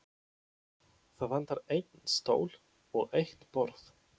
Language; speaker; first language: Icelandic; non-native, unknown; Polish